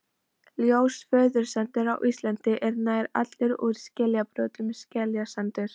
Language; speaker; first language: Icelandic; non-native, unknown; Polish